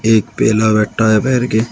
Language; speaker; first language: Hindi; native; Hindi